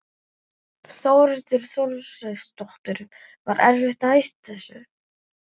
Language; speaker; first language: Icelandic; non-native, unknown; English